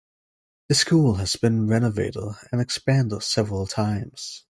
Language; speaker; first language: English; native; English